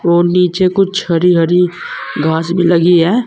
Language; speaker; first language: Hindi; native; Hindi